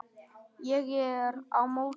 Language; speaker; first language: Icelandic; non-native, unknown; Vietnamese